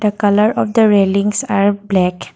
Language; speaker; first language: English; non-native, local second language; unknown